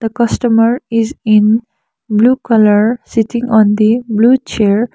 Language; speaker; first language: English; non-native, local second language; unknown